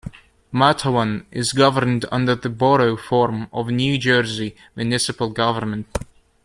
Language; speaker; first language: English; native; English